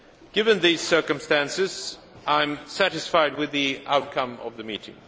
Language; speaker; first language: English; non-native, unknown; Swedish